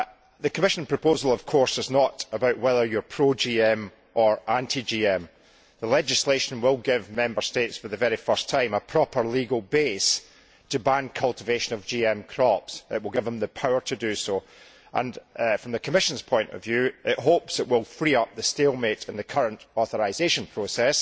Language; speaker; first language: English; native; English